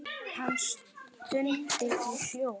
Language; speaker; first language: Icelandic; native; Icelandic